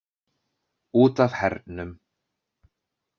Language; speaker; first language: Icelandic; native; Icelandic